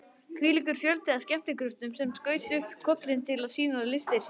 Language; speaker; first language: Icelandic; native; Icelandic